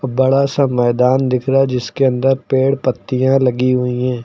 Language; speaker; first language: Hindi; native; Hindi